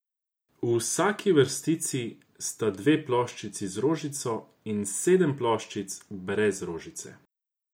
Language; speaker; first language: Slovenian; non-native, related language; Croatian